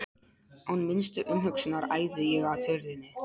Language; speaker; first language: Icelandic; non-native, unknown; Polish